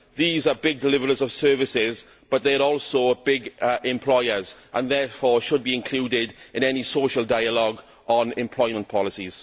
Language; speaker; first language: English; native; English